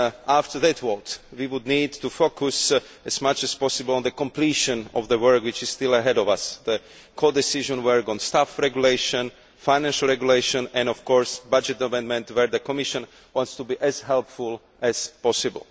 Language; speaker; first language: English; non-native, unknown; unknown